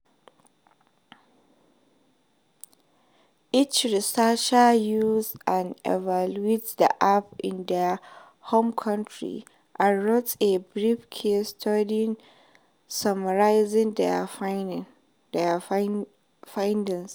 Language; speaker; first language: English; non-native, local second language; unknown